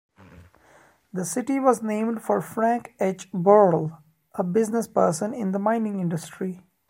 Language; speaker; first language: English; non-native, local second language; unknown